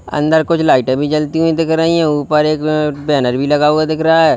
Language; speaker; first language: Hindi; native; Hindi